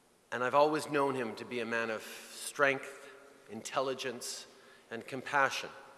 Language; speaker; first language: English; early bilingual, other home language; French